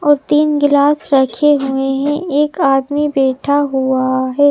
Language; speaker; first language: Hindi; native; Hindi